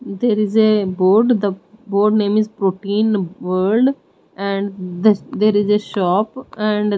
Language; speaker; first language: English; non-native, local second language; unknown